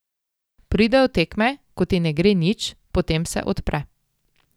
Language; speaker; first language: Slovenian; native; Slovenian